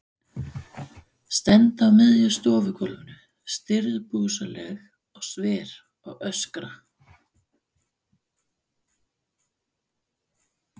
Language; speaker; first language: Icelandic; non-native, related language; Danish